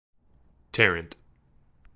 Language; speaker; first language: English; native; English